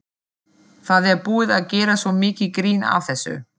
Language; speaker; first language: Icelandic; non-native, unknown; German